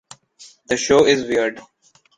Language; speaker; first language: English; non-native, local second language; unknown